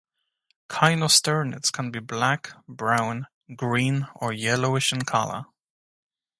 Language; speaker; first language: English; native; English